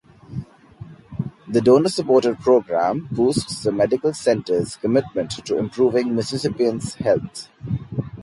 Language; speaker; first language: English; non-native, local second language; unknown